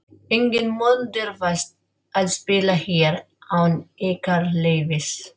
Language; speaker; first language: Icelandic; non-native, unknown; Filipino